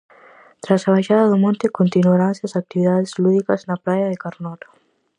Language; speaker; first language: Galician; native; Galician